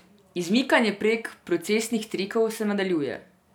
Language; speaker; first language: Slovenian; non-native, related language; Serbian